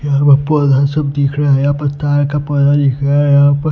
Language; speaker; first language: Hindi; non-native, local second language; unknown